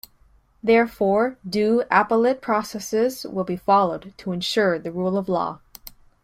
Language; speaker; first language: English; native; English